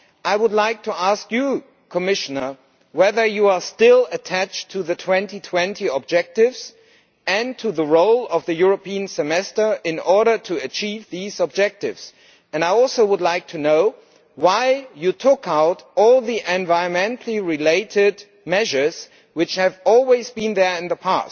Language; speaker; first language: English; non-native, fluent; German